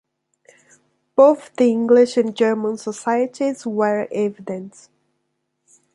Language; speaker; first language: English; non-native, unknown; Portuguese